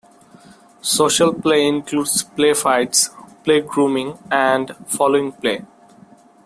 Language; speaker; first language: English; non-native, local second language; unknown